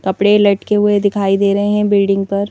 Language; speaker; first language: Hindi; native; Hindi